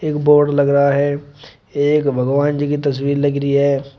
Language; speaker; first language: Hindi; native; Hindi